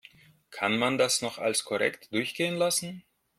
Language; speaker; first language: German; non-native, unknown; Russian